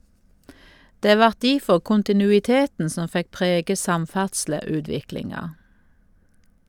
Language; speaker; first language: Norwegian; native; Norwegian